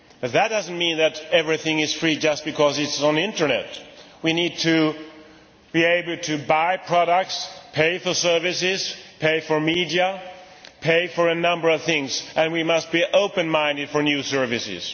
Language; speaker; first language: English; non-native, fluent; Swedish